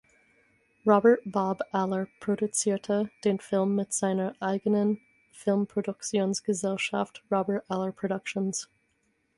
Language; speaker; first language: German; non-native, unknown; English